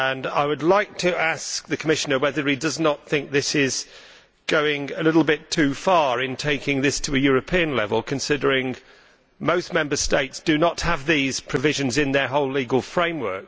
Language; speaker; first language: English; native; English